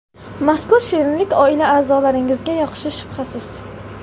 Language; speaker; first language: Uzbek; non-native, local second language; Tajik